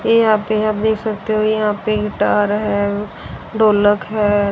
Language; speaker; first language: Hindi; native; Hindi